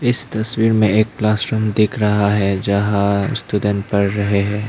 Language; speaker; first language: Hindi; non-native, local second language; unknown